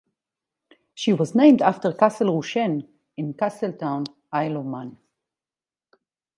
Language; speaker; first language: English; non-native, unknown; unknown